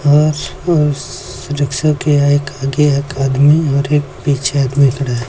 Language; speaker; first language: Hindi; native; Hindi